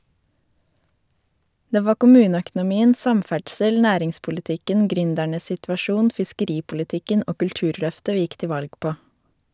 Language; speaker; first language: Norwegian; native; Norwegian